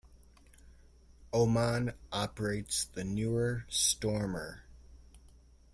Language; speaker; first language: English; native; English